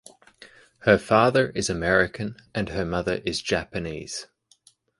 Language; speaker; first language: English; native; English